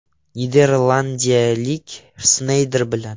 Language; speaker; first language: Uzbek; non-native, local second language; Russian